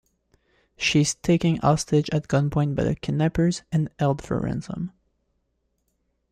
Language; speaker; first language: English; native; English